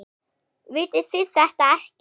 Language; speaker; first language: Icelandic; non-native, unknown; German